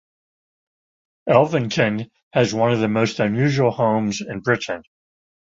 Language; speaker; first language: English; native; English